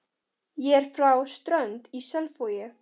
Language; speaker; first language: Icelandic; non-native, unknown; Polish